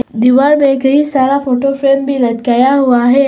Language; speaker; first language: Hindi; early bilingual, other home language; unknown